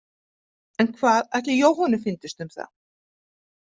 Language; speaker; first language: Icelandic; native; Icelandic